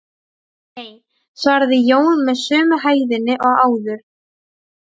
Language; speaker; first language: Icelandic; non-native, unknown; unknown